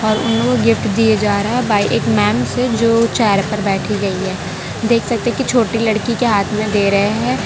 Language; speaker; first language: Hindi; non-native, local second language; Gujarati